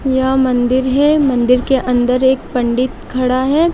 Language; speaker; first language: Hindi; native; Hindi